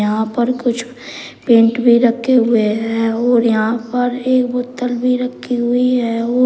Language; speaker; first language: Hindi; native; Hindi